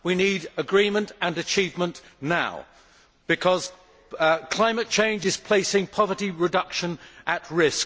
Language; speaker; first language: English; native; English